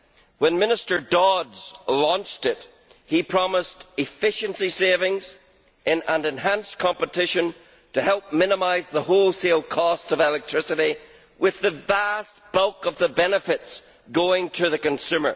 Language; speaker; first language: English; native; English